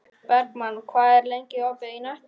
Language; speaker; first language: Icelandic; non-native, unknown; Polish